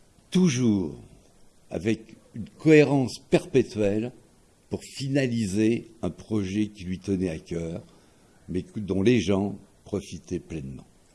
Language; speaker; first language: French; native; French